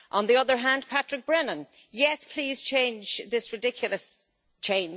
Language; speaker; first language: English; native; English